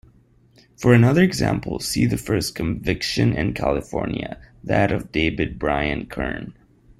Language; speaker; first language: English; non-native, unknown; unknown